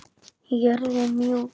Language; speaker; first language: Icelandic; native; Icelandic